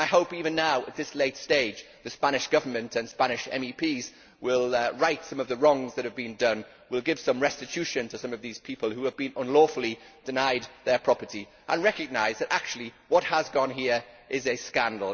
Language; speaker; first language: English; native; English